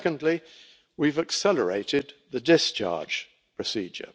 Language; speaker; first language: English; native; English